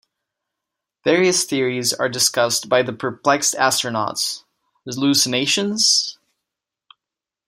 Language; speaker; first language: English; non-native, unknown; Czech